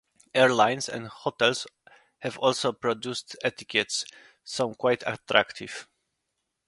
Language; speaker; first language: English; non-native, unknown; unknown